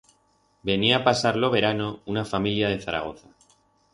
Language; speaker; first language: Aragonese; non-native, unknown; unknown